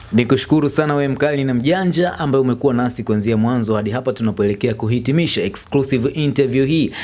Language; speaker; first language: Swahili; native; Swahili